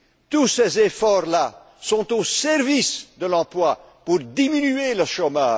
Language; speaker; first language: French; non-native, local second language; Dutch